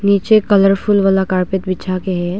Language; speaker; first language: Hindi; non-native, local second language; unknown